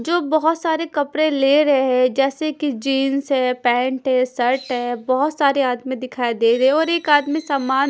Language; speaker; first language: Hindi; non-native, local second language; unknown